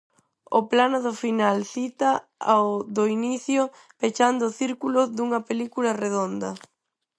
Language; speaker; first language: Galician; non-native, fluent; Spanish